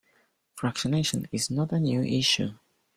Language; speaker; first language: English; non-native, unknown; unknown